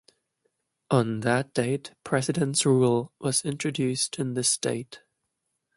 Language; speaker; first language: English; non-native, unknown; German